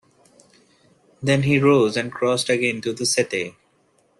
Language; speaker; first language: English; non-native, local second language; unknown